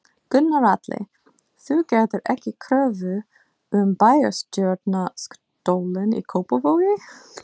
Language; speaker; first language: Icelandic; non-native, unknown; English